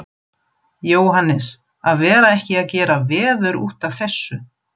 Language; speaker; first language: Icelandic; non-native, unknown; German